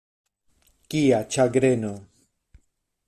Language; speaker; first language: Esperanto; non-native, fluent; Spanish